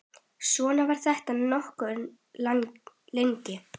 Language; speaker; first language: Icelandic; native; Icelandic